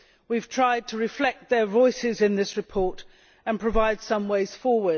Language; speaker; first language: English; native; English